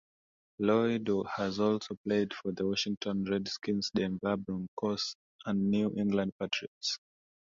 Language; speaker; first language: English; non-native, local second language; Swahili